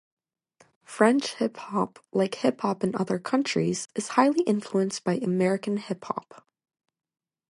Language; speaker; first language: English; native; English